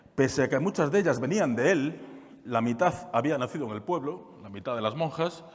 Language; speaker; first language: Spanish; non-native, local second language; Galician